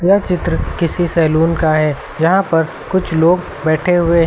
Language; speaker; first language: Hindi; native; Hindi